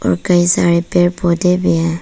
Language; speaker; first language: Hindi; non-native, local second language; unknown